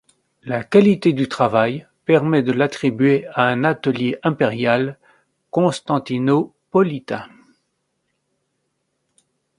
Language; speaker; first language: French; native; French